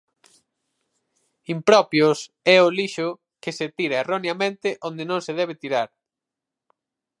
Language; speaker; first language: Galician; native; Galician